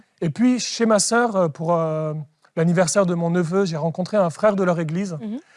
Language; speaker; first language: French; early bilingual, other home language; Arabic